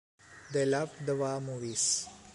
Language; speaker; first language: English; non-native, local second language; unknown